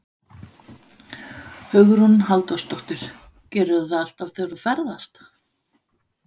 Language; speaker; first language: Icelandic; non-native, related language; Danish